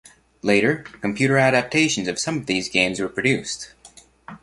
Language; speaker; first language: English; native; English